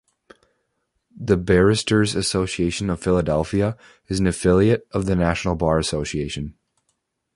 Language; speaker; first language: English; native; English